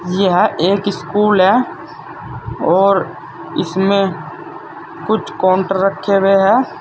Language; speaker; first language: Hindi; native; Hindi